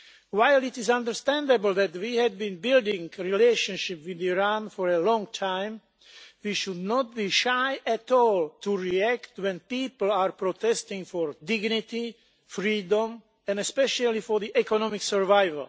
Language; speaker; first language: English; non-native, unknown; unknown